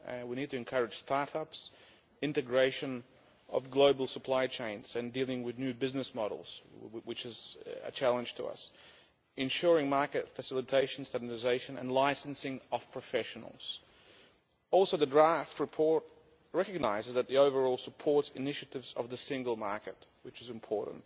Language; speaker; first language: English; non-native, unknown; Lithuanian